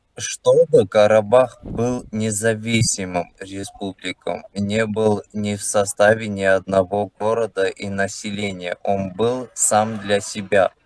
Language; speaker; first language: Russian; non-native, local second language; Armenian